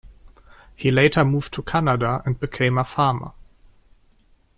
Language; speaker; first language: English; non-native, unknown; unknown